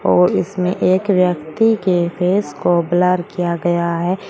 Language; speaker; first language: Hindi; native; Hindi